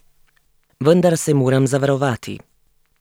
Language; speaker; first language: Slovenian; native; Slovenian